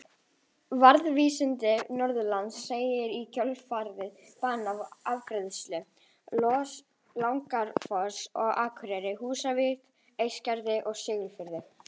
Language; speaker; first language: Icelandic; native; Icelandic